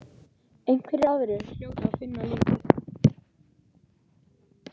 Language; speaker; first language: Icelandic; native; Icelandic